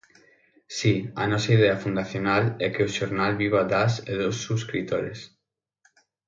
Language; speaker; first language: Galician; native; Galician